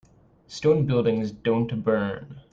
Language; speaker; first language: English; native; English